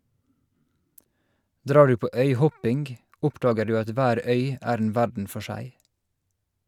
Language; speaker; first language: Norwegian; native; Norwegian